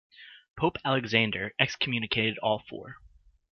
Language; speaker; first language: English; native; English